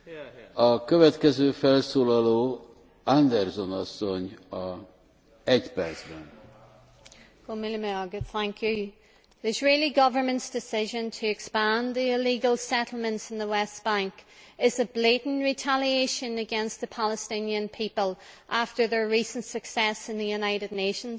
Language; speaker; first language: English; native; English